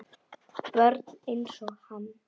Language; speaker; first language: Icelandic; non-native, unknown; Polish